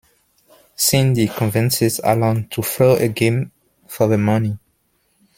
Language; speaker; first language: English; non-native, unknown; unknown